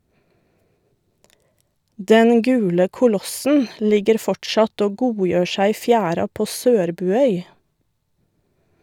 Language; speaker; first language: Norwegian; native; Norwegian